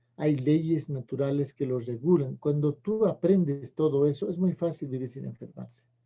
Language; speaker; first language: Spanish; native; Spanish